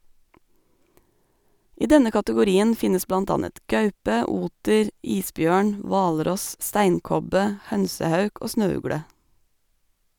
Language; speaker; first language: Norwegian; native; Norwegian